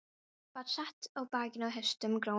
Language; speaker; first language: Icelandic; non-native, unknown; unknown